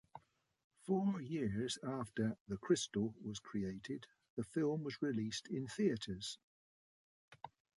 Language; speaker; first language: English; native; English